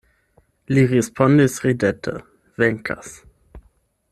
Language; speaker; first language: Esperanto; non-native, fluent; German